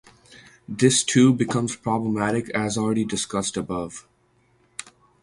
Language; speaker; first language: English; native; English